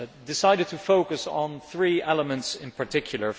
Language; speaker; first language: English; non-native, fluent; Dutch